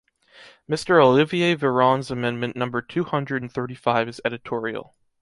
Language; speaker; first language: English; native; English